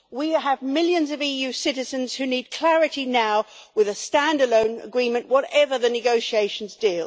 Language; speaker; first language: English; native; English